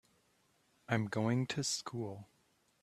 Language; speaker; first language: English; native; English